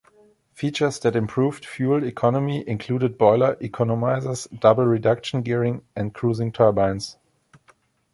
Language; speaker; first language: English; non-native, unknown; German